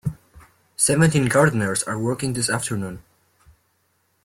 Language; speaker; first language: English; non-native, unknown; Polish